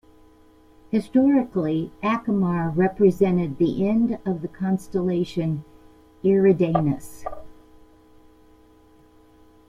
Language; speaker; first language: English; native; English